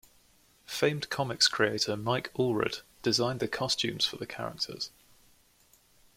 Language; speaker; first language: English; native; English